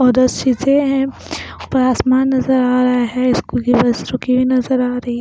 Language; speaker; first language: Hindi; non-native, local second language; Punjabi